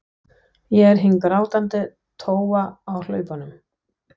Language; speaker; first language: Icelandic; non-native, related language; Danish